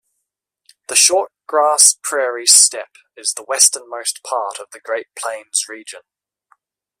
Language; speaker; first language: English; native; English